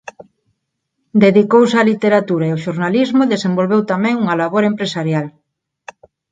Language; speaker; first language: Galician; non-native, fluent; Spanish